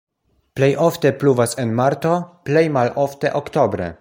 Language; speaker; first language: Esperanto; non-native, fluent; Polish